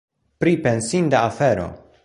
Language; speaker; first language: Esperanto; non-native, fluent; Polish